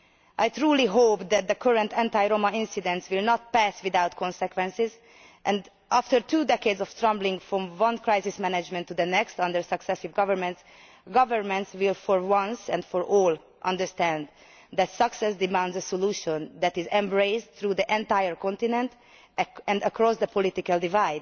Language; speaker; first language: English; non-native, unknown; Hungarian